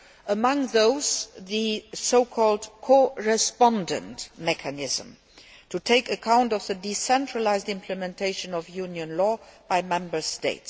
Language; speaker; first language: English; non-native, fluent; Luxembourgish